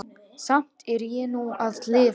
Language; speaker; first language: Icelandic; non-native, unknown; Romanian